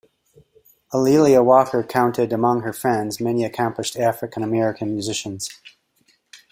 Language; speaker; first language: English; native; English